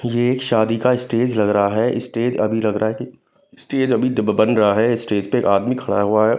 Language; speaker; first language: Hindi; non-native, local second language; Punjabi